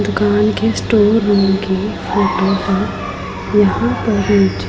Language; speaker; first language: Hindi; non-native, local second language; Punjabi